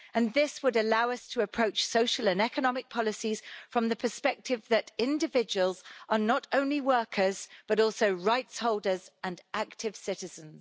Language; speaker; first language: English; native; English